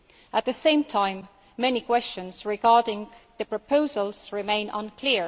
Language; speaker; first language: English; non-native, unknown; Estonian